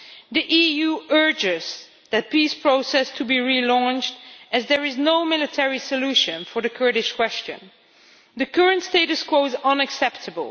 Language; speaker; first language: English; non-native, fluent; Dutch